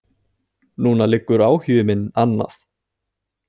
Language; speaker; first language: Icelandic; native; Icelandic